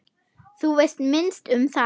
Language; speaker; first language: Icelandic; non-native, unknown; German